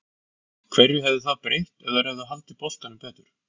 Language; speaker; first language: Icelandic; native; Icelandic